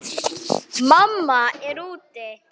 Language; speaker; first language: Icelandic; native; Icelandic